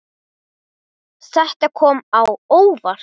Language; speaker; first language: Icelandic; non-native, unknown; Portuguese